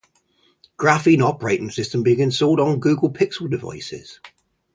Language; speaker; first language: English; native; English